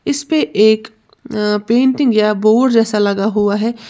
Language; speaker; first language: Hindi; native; Hindi